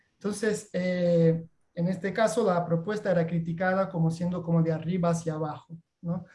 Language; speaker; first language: Spanish; non-native, related language; Portuguese